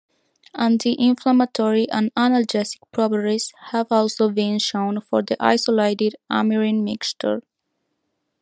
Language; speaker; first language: English; non-native, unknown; Spanish